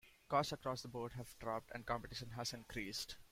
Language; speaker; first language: English; non-native, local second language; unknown